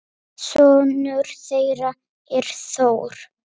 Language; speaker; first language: Icelandic; non-native, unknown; Polish